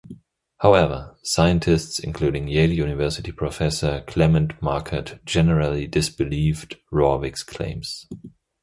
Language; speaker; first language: English; non-native, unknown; German